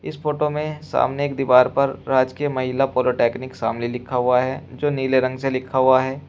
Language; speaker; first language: Hindi; native; Hindi